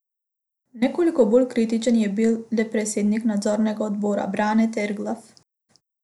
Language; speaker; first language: Slovenian; non-native, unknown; Macedonian